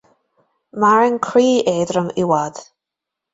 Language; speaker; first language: Irish; native; Irish